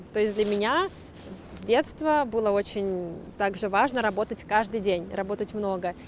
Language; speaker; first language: Russian; native; Russian